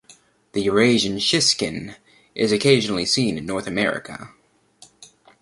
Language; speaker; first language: English; native; English